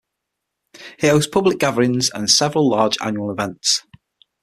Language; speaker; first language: English; native; English